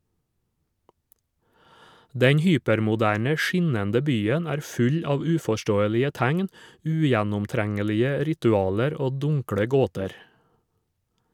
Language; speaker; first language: Norwegian; native; Norwegian